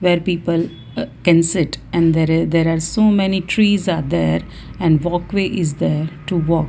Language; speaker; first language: English; non-native, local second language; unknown